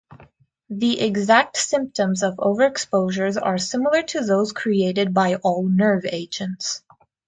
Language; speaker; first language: English; non-native, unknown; Russian